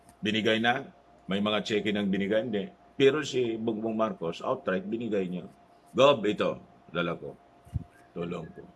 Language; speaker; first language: Filipino; non-native, local second language; Cebuano